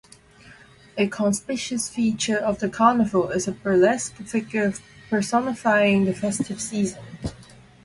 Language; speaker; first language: English; non-native, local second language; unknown